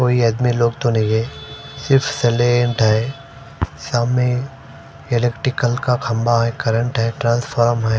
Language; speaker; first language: Hindi; non-native, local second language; Punjabi